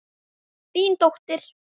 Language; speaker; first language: Icelandic; native; Icelandic